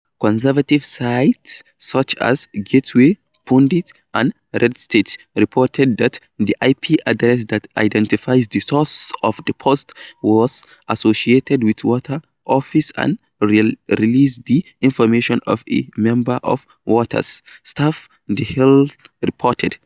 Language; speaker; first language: English; non-native, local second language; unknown